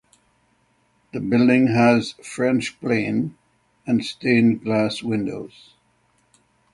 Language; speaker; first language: English; native; English